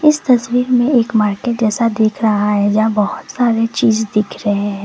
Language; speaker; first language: Hindi; non-native, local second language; Assamese